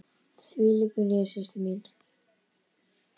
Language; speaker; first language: Icelandic; native; Icelandic